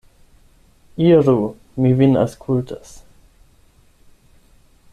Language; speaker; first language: Esperanto; non-native, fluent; German